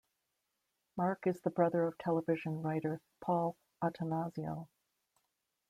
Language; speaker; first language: English; native; English